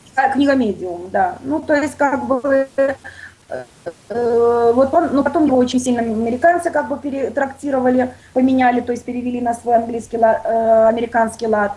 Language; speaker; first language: Russian; native; Russian